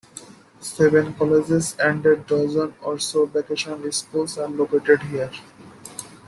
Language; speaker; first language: English; native; English